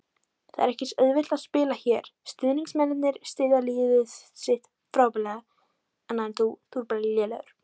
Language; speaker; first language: Icelandic; native; Icelandic